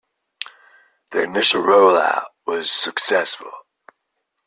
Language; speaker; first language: English; native; English